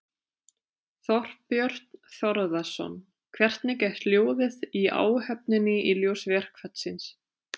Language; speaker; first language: Icelandic; non-native, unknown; German